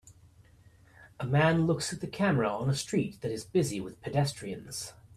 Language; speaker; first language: English; native; English